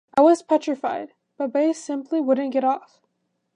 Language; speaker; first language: English; native; English